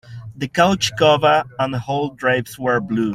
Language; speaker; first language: English; native; English